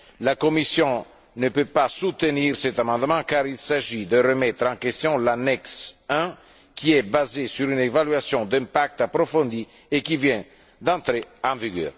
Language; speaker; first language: French; non-native, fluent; Italian